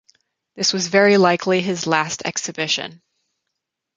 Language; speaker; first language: English; native; English